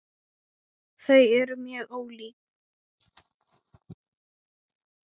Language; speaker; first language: Icelandic; non-native, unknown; Thai